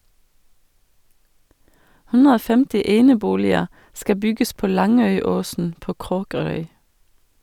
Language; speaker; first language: Norwegian; non-native, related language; Danish